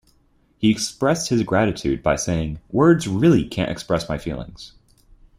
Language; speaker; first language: English; native; English